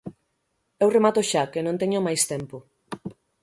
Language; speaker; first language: Galician; native; Galician